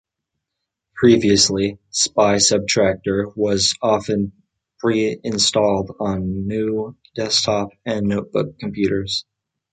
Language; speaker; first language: English; native; English